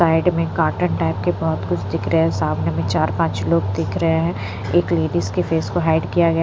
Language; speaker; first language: Hindi; non-native, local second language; Punjabi